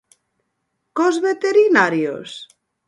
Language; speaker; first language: Galician; native; Galician